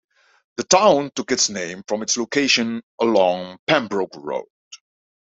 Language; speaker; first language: English; non-native, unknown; Dutch